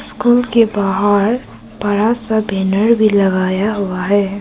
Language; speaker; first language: Hindi; early bilingual, other home language; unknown